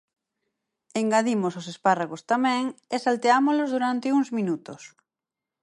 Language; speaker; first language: Galician; native; Galician